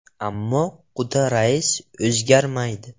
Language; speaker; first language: Uzbek; non-native, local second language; Russian